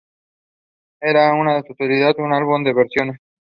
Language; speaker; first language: English; non-native, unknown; Spanish